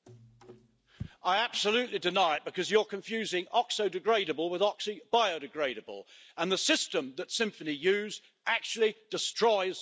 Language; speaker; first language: English; native; English